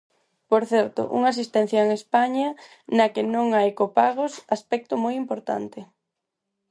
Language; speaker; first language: Galician; non-native, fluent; Spanish